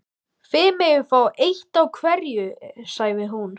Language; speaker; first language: Icelandic; native; Icelandic